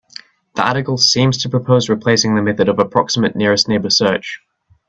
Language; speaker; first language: English; native; English